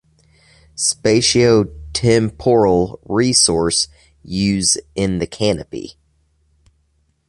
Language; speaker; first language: English; native; English